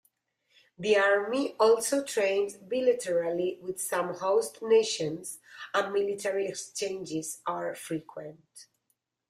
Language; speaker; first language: English; non-native, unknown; Spanish